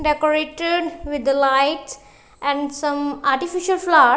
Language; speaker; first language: English; non-native, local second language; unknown